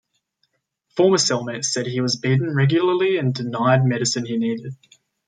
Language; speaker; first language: English; native; English